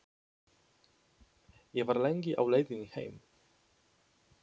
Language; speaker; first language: Icelandic; non-native, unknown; Polish